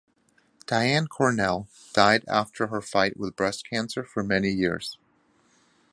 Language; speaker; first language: English; native; English